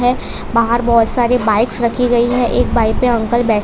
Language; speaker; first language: Hindi; non-native, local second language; Gujarati